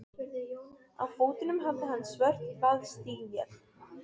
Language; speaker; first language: Icelandic; non-native, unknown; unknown